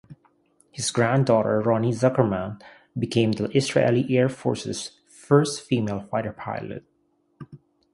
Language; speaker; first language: English; non-native, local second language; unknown